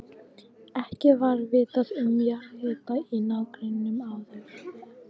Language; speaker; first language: Icelandic; non-native, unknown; English